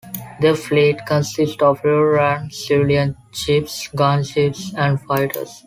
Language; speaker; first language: English; non-native, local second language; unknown